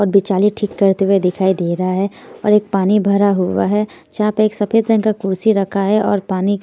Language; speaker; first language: Hindi; native; Hindi